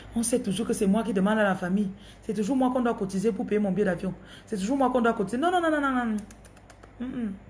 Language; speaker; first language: French; non-native, local second language; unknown